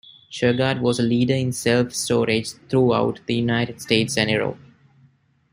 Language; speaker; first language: English; non-native, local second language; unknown